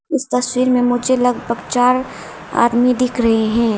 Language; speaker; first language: Hindi; non-native, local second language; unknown